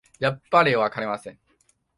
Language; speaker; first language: Japanese; non-native, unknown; Chinese